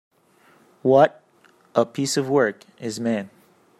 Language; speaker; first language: English; native; English